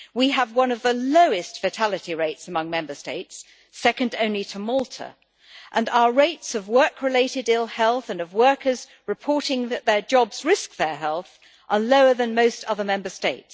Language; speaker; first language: English; native; English